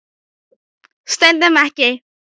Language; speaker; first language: Icelandic; non-native, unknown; Thai